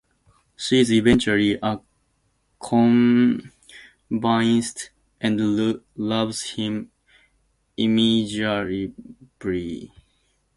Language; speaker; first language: English; native; English